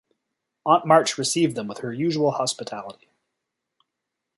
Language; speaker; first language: English; native; English